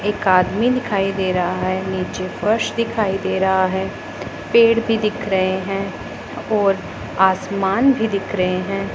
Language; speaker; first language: Hindi; non-native, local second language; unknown